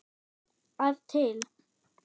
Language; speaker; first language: Icelandic; non-native, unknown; German